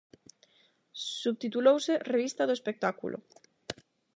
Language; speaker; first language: Galician; non-native, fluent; Spanish